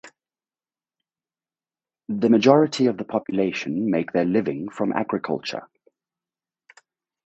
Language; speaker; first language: English; native; English